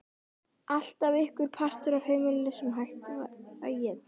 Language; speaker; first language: Icelandic; native; Icelandic